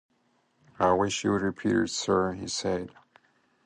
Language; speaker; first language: English; non-native, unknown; Pashto